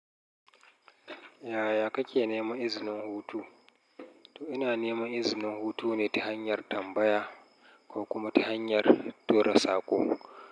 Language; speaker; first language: Hausa; native; Hausa